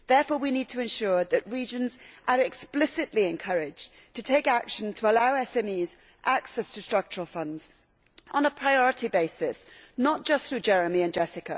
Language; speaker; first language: English; native; English